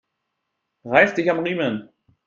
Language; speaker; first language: German; native; German